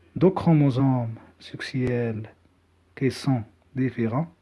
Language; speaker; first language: French; non-native, local second language; Arabic